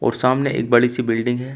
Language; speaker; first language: Hindi; native; Hindi